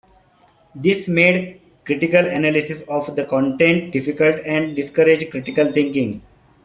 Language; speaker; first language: English; non-native, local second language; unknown